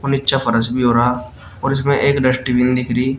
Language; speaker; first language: Hindi; native; Hindi